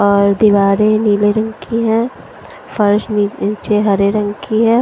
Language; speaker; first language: Hindi; non-native, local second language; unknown